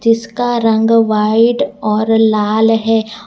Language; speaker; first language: Hindi; non-native, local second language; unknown